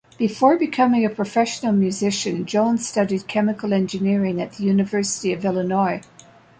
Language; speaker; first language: English; native; English